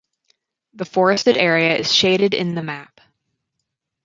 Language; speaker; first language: English; native; English